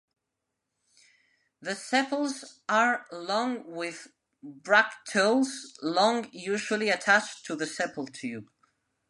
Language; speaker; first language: English; non-native, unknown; Spanish